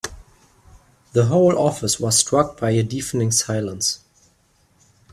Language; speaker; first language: English; non-native, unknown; German